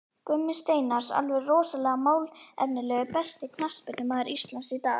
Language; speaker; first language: Icelandic; native; Icelandic